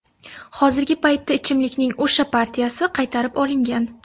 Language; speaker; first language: Uzbek; native; Uzbek